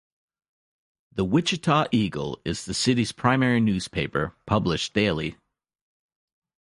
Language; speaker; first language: English; native; English